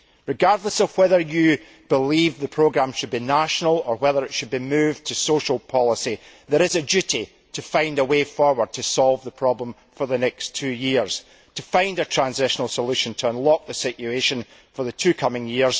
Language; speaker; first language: English; native; English